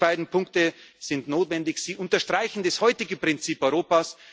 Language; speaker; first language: German; native; German